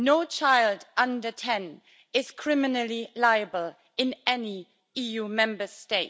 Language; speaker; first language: English; native; English